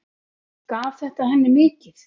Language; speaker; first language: Icelandic; native; Icelandic